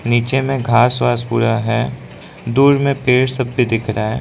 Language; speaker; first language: Hindi; non-native, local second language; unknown